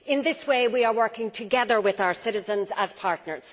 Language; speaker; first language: English; native; English